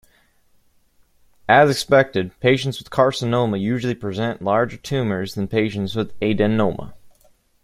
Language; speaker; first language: English; native; English